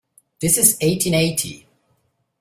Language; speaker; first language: English; non-native, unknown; German